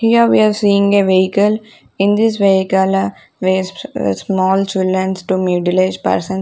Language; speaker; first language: English; non-native, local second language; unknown